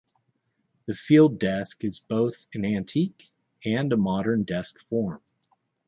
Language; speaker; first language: English; native; English